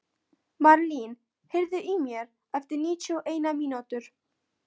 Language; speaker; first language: Icelandic; non-native, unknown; Polish